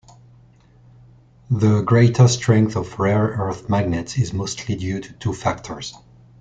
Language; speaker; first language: English; non-native, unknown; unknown